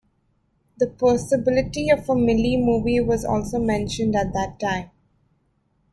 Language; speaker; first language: English; native; English